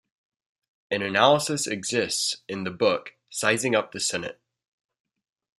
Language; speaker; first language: English; native; English